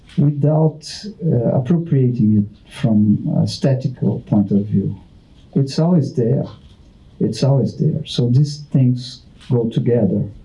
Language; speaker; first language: English; non-native, fluent; Portuguese